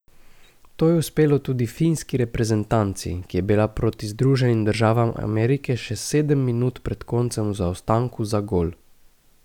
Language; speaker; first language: Slovenian; native; Slovenian